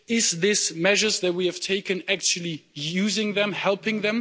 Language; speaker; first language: English; non-native, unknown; German